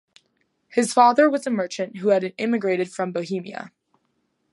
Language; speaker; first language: English; native; English